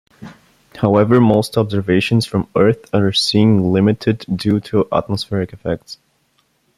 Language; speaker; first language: English; non-native, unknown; Bulgarian